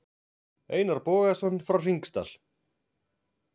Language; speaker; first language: Icelandic; native; Icelandic